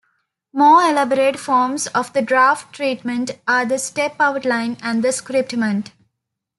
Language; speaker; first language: English; non-native, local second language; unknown